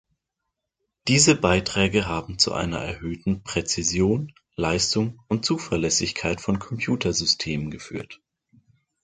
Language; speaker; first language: German; native; German